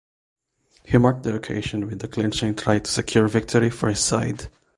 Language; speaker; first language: English; non-native, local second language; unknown